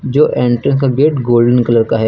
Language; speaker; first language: Hindi; native; Hindi